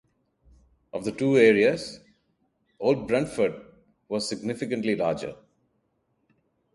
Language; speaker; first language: English; non-native, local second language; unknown